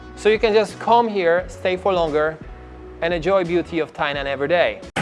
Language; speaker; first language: English; non-native, fluent; Polish